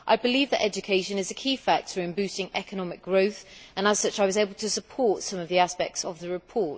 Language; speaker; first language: English; native; English